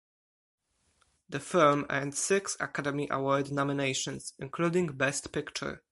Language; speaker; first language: English; non-native, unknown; Polish